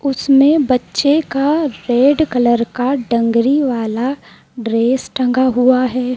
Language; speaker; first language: Hindi; native; Hindi